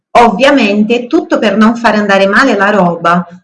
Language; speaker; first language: Italian; non-native, fluent; Portuguese